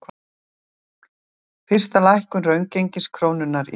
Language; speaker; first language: Icelandic; native; Icelandic